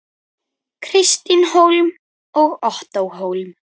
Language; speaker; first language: Icelandic; native; Icelandic